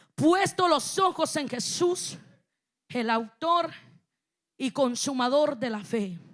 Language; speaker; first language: Spanish; native; Spanish